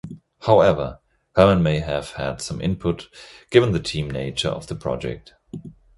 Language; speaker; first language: English; non-native, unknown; German